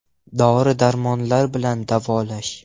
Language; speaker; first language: Uzbek; non-native, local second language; Russian